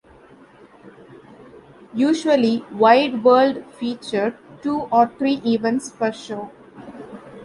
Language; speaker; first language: English; non-native, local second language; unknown